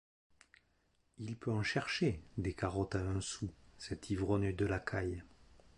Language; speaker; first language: French; native; French